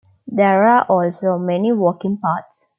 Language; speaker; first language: English; non-native, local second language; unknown